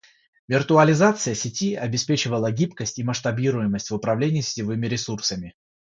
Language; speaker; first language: Russian; non-native, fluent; Georgian